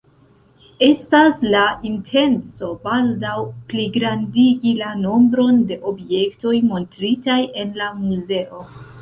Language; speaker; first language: Esperanto; non-native, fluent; Central Kurdish